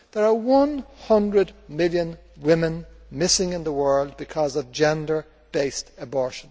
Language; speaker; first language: English; native; English